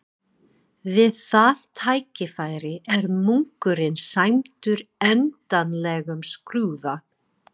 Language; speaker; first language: Icelandic; non-native, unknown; English